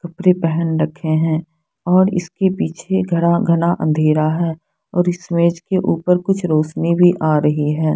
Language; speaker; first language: Hindi; non-native, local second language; Punjabi